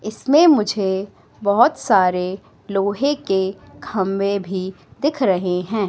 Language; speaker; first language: Hindi; native; Hindi